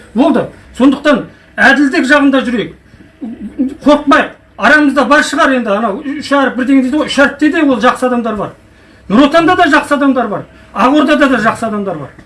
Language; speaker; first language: Kazakh; native; Kazakh